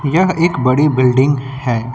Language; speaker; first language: Hindi; native; Hindi